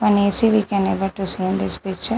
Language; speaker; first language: English; non-native, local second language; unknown